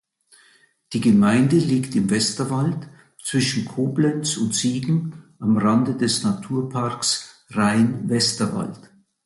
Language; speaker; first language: German; native; German